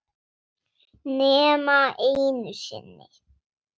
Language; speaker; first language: Icelandic; non-native, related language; Swedish